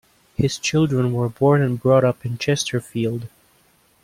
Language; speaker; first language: English; native; English